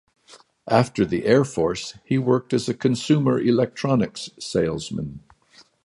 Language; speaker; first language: English; native; English